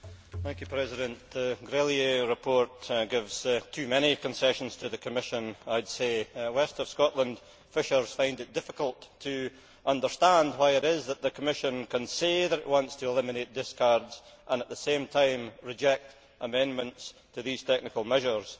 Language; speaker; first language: English; native; English